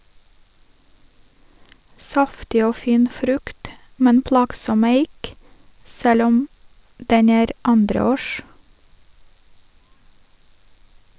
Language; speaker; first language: Norwegian; non-native, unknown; Russian